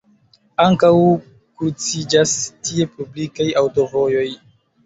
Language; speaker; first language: Esperanto; non-native, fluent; Chinese